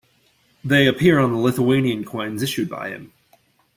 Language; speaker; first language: English; native; English